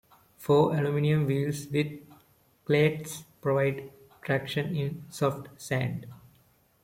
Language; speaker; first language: English; non-native, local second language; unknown